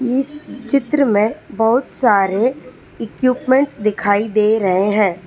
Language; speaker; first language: Hindi; non-native, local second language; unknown